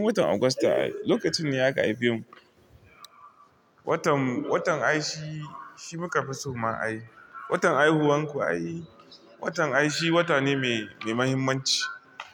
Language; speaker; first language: Hausa; non-native, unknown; Igbo